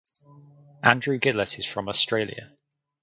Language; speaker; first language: English; native; English